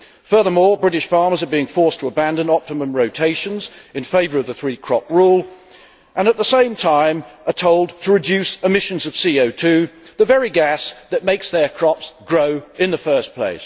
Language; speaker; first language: English; native; English